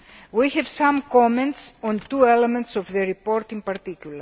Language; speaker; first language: English; non-native, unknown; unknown